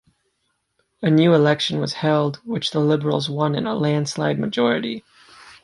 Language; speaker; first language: English; native; English